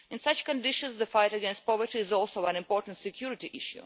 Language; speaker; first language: English; non-native, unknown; Russian